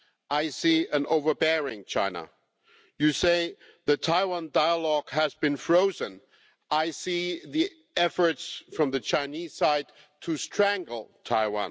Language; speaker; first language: English; non-native, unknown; German